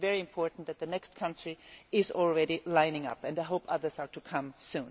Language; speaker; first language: English; non-native, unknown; German